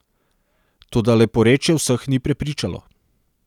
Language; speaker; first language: Slovenian; non-native, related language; Serbian